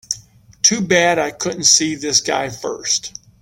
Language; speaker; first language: English; native; English